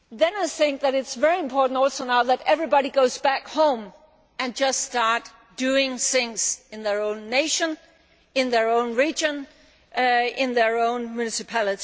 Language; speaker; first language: English; non-native, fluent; Danish